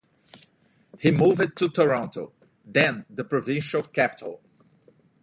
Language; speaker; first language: English; native; English